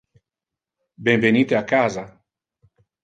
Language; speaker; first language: Interlingua; non-native, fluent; Italian